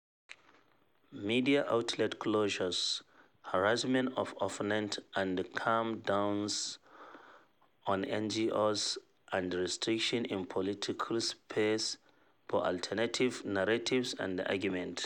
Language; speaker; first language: English; non-native, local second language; Hausa